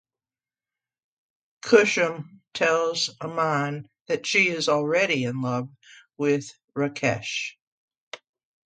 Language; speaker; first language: English; native; English